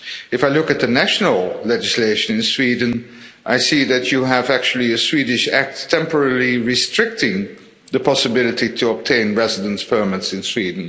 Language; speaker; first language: English; non-native, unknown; Dutch